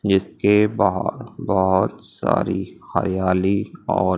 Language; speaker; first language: Hindi; native; Hindi